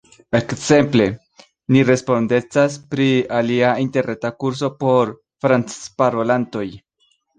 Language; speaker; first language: Esperanto; non-native, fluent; Spanish